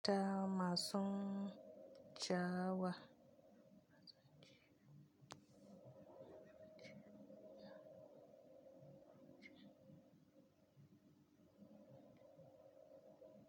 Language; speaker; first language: Hausa; native; Hausa